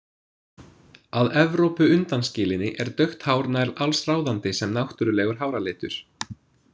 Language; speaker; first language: Icelandic; non-native, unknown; English